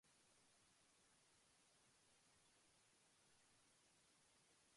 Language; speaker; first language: English; non-native, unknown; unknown